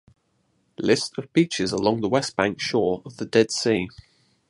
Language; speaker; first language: English; native; English